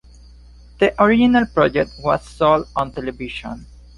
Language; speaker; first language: English; non-native, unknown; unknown